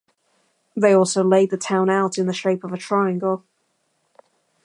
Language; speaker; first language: English; native; English